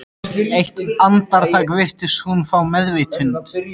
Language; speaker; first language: Icelandic; native; Icelandic